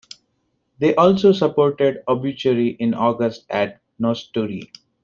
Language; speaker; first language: English; non-native, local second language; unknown